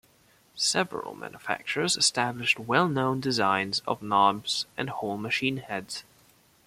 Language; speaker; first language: English; non-native, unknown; German